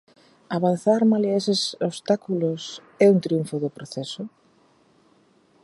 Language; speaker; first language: Galician; native; Galician